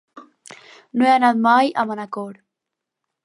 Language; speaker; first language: Catalan; non-native, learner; Spanish